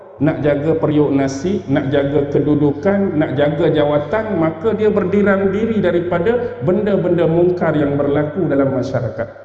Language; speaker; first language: Malay; native; Malay